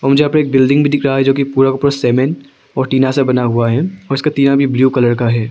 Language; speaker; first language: Hindi; early bilingual, other home language; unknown